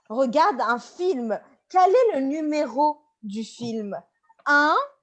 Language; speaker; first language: French; native; French